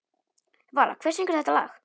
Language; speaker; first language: Icelandic; non-native, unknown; Polish